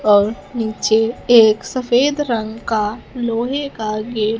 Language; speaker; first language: Hindi; non-native, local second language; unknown